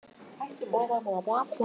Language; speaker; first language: Icelandic; native; Icelandic